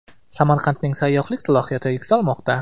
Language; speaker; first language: Uzbek; non-native, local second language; Kara-Kalpak